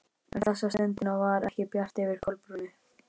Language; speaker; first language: Icelandic; native; Icelandic